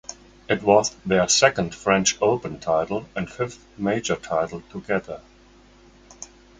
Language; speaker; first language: English; non-native, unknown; German